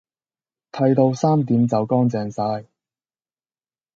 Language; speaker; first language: Cantonese; native; Cantonese